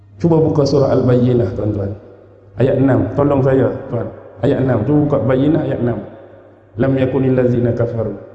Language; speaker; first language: Malay; native; Malay